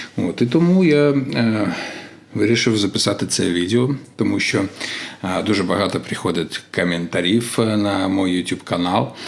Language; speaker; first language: Ukrainian; non-native, local second language; Russian